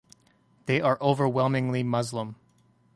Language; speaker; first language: English; native; English